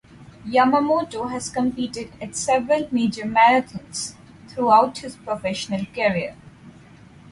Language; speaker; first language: English; non-native, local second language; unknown